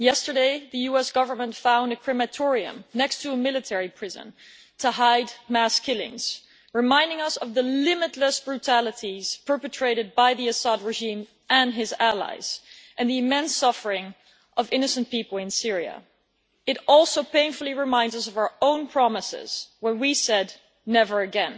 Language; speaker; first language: English; non-native, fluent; Dutch